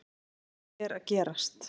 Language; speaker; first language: Icelandic; native; Icelandic